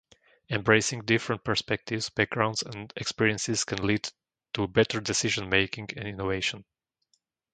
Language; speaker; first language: English; non-native, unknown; Slovak